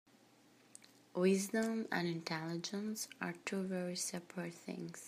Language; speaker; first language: English; native; English